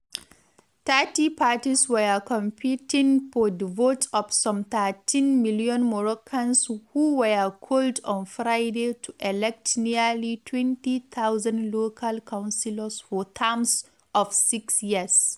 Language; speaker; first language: English; non-native, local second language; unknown